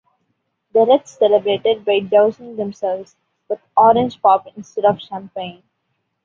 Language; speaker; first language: English; non-native, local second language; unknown